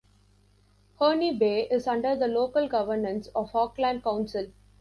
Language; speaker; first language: English; non-native, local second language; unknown